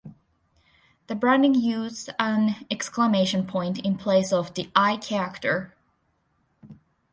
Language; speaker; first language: English; non-native, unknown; Japanese